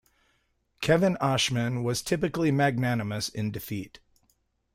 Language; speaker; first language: English; native; English